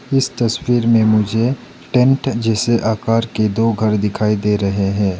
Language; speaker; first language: Hindi; non-native, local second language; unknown